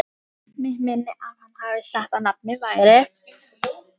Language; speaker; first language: Icelandic; native; Icelandic